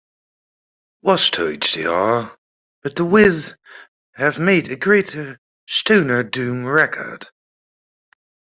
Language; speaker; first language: English; native; English